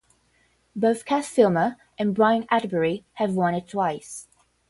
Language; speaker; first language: English; non-native, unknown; Portuguese